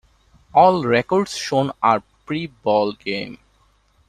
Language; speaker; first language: English; non-native, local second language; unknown